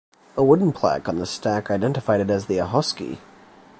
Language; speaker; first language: English; native; English